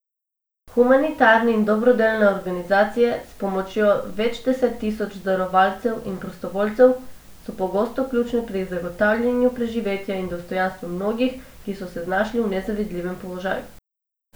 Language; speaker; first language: Slovenian; non-native, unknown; Macedonian